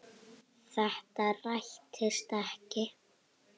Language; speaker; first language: Icelandic; native; Icelandic